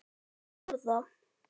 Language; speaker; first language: Icelandic; native; Icelandic